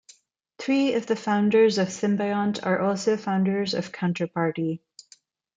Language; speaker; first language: English; non-native, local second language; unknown